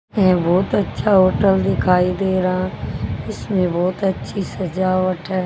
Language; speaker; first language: Hindi; native; Hindi